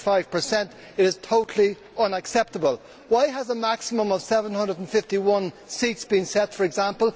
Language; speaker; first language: English; native; English